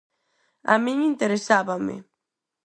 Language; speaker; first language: Galician; non-native, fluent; Spanish